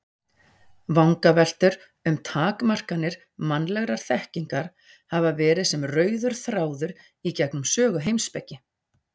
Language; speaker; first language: Icelandic; native; Icelandic